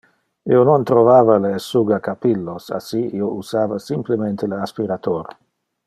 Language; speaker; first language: Interlingua; non-native, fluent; Dutch